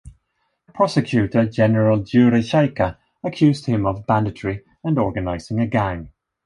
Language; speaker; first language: English; non-native, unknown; Swedish